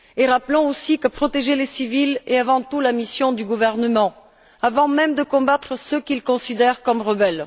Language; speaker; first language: French; non-native, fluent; Bulgarian